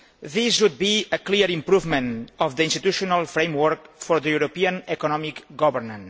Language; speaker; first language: English; non-native, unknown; Catalan